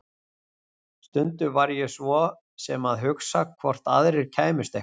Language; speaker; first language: Icelandic; native; Icelandic